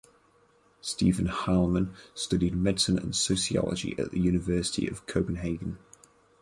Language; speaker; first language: English; native; English